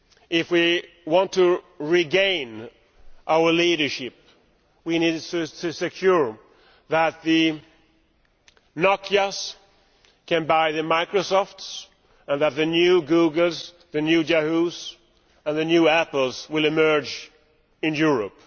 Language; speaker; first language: English; non-native, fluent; Swedish